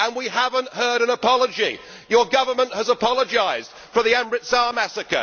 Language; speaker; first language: English; native; English